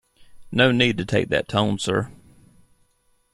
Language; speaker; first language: English; native; English